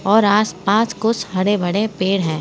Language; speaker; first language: Hindi; native; Hindi